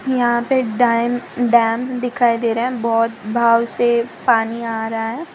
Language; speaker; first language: Hindi; non-native, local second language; Gujarati